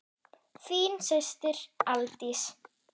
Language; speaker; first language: Icelandic; non-native, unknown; German